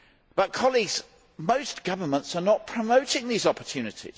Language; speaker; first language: English; native; English